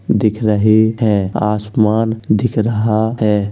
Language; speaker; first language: Hindi; native; Hindi